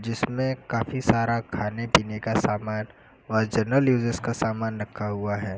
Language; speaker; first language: Hindi; native; Hindi